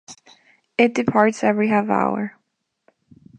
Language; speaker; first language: English; non-native, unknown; Spanish